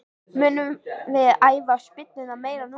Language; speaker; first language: Icelandic; native; Icelandic